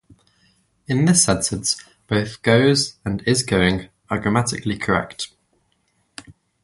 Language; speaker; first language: English; native; English